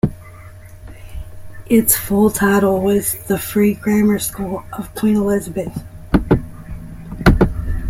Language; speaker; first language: English; native; English